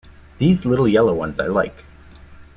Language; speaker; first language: English; native; English